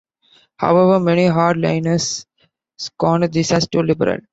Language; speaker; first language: English; non-native, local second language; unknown